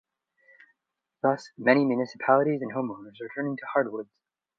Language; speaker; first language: English; native; English